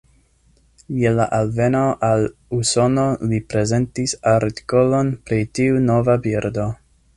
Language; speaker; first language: Esperanto; non-native, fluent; English